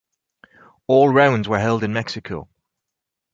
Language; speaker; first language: English; native; English